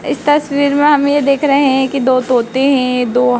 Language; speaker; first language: Hindi; native; Hindi